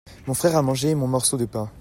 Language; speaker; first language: French; native; French